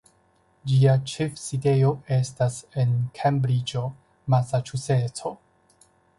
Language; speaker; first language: Esperanto; non-native, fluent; Chinese